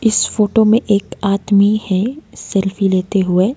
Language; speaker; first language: Hindi; non-native, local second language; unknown